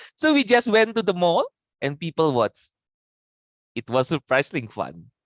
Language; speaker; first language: English; non-native, fluent; Indonesian